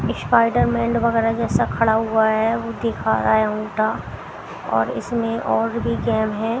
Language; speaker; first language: Hindi; native; Hindi